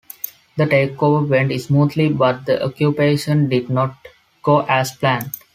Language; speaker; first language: English; non-native, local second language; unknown